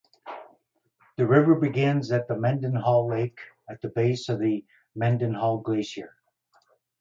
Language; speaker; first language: English; native; English